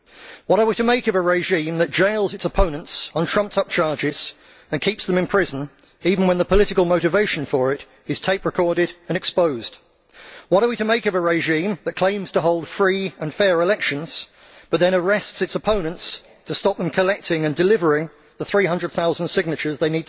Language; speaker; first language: English; native; English